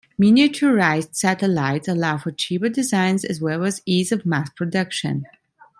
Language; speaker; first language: English; non-native, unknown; Italian